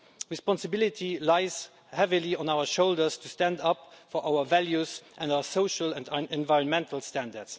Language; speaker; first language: English; non-native, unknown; Luxembourgish